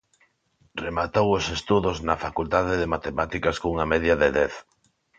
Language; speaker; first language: Galician; non-native, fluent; Spanish